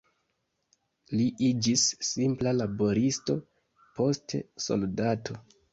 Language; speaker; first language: Esperanto; non-native, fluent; Kinyarwanda